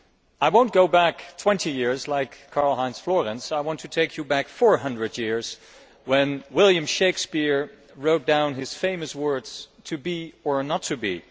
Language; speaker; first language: English; non-native, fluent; Dutch